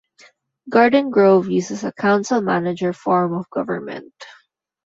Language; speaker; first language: English; non-native, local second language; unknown